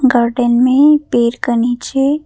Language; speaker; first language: Hindi; non-native, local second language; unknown